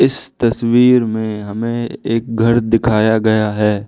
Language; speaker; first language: Hindi; non-native, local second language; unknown